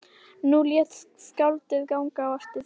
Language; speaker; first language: Icelandic; native; Icelandic